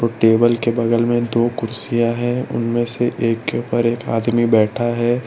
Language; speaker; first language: Hindi; non-native, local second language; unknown